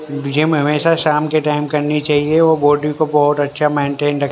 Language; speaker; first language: Hindi; native; Hindi